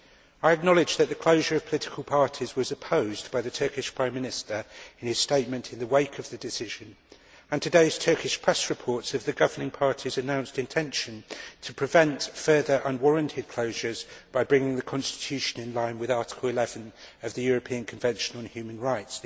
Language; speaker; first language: English; native; English